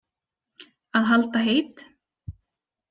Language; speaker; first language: Icelandic; native; Icelandic